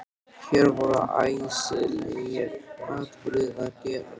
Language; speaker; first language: Icelandic; native; Icelandic